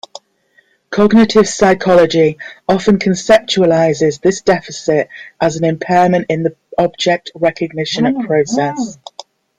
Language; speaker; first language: English; native; English